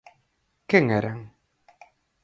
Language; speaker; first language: Galician; native; Galician